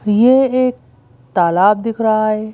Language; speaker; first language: Hindi; native; Hindi